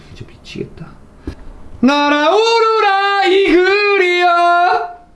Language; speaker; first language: Korean; early bilingual, heritage; Korean